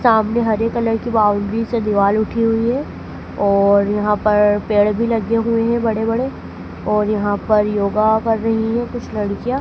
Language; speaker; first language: Hindi; native; Hindi